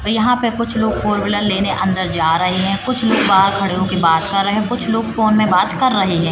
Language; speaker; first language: Hindi; native; Hindi